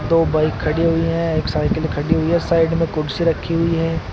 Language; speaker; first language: Hindi; native; Hindi